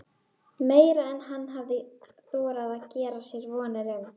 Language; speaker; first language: Icelandic; native; Icelandic